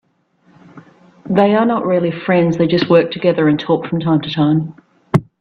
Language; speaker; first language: English; native; English